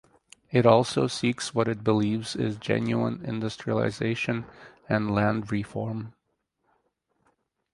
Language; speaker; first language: English; native; English